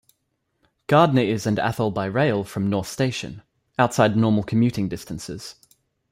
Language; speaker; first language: English; native; English